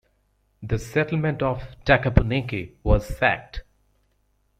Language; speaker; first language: English; native; English